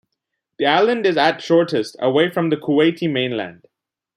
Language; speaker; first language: English; non-native, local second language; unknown